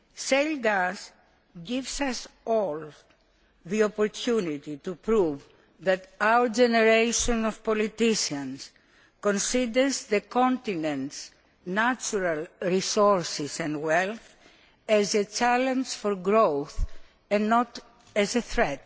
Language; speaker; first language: English; non-native, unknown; Greek